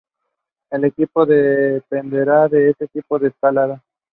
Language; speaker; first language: English; non-native, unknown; Spanish